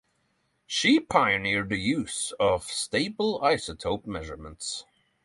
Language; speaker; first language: English; non-native, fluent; Norwegian